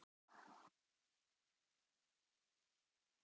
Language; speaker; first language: Icelandic; native; Icelandic